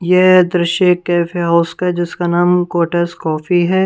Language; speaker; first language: Hindi; non-native, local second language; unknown